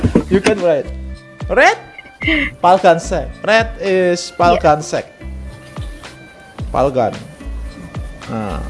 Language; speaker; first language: English; non-native, learner; Indonesian